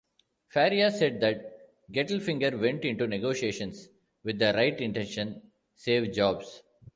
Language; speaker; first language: English; non-native, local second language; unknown